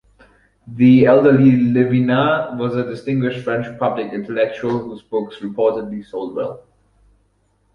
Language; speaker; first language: English; non-native, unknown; German